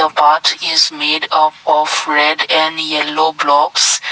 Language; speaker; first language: English; non-native, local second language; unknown